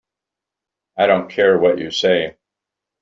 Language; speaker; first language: English; native; English